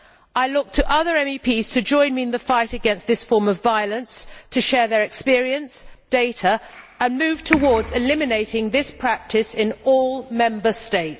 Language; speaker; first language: English; native; English